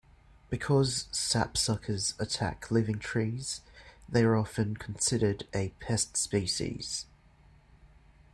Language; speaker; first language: English; native; English